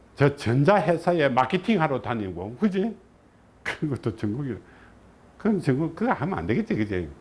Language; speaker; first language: Korean; native; Korean